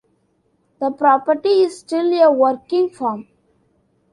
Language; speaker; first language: English; non-native, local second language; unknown